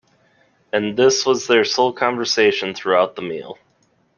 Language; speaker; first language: English; native; English